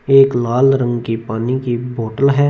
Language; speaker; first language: Hindi; non-native, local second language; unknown